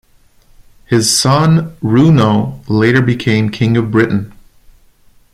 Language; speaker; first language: English; non-native, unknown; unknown